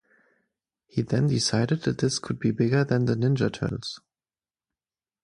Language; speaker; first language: English; non-native, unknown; German